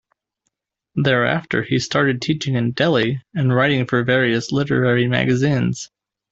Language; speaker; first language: English; native; English